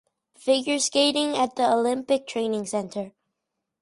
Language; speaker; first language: English; native; English